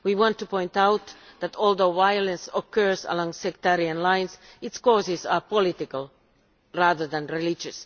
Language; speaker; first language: English; non-native, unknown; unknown